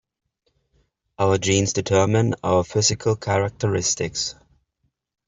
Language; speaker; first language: English; native; English